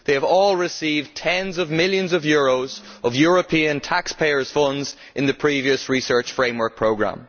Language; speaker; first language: English; native; English